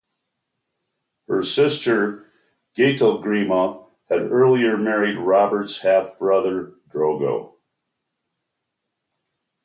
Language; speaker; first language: English; native; English